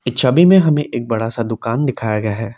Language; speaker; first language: Hindi; non-native, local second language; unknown